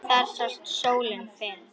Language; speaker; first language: Icelandic; native; Icelandic